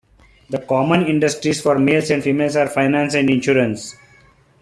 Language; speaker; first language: English; non-native, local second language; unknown